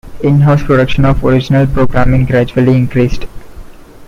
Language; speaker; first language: English; non-native, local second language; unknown